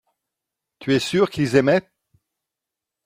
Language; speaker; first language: French; non-native, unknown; Dutch